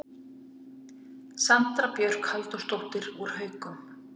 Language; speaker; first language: Icelandic; native; Icelandic